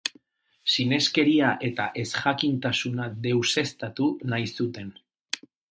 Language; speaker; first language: Basque; non-native, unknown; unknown